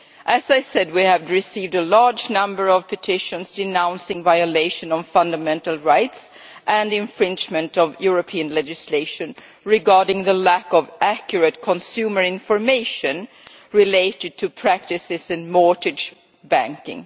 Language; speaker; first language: English; non-native, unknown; Swedish